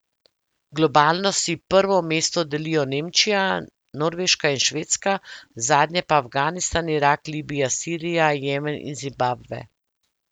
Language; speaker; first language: Slovenian; native; Slovenian